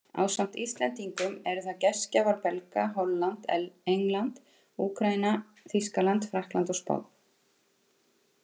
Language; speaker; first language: Icelandic; native; Icelandic